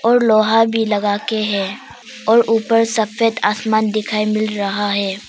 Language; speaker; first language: Hindi; non-native, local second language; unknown